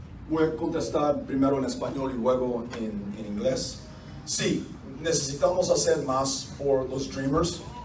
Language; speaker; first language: Spanish; non-native, fluent; English